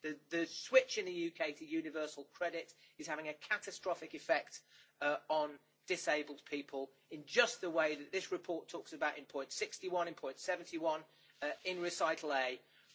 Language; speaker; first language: English; native; English